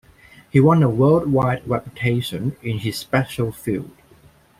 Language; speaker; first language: English; non-native, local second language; Cantonese